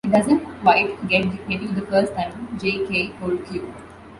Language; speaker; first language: English; non-native, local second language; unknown